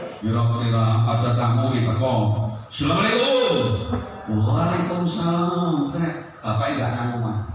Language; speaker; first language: Indonesian; non-native, local second language; Sundanese